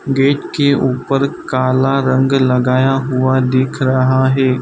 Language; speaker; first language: Hindi; non-native, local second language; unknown